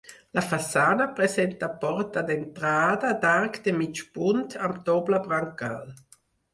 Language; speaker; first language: Catalan; non-native, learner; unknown